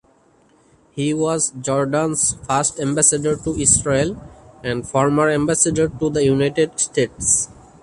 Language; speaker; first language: English; non-native, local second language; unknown